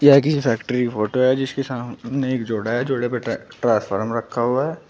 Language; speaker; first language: Hindi; native; Hindi